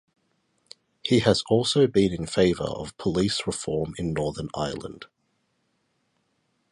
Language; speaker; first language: English; native; English